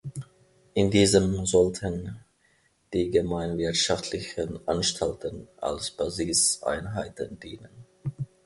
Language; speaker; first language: German; non-native, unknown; Finnish